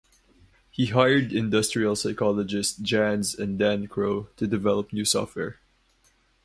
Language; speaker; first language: English; non-native, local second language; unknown